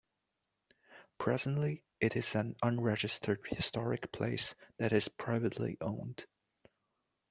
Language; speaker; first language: English; non-native, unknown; Chinese